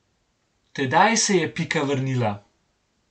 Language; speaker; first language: Slovenian; native; Slovenian